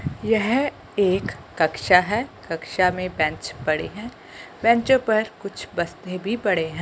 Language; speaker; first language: Hindi; non-native, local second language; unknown